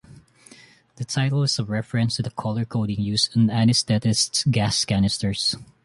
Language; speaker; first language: English; non-native, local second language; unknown